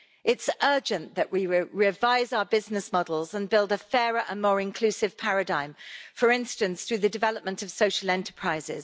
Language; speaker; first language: English; native; English